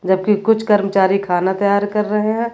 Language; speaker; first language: Hindi; native; Hindi